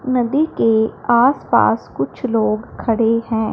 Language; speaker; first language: Hindi; non-native, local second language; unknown